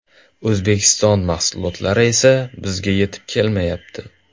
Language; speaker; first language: Uzbek; non-native, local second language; Kazakh